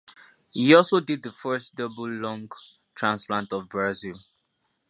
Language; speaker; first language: English; non-native, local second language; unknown